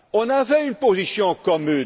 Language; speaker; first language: French; non-native, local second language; Dutch